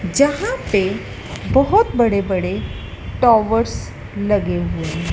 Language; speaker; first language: Hindi; native; Hindi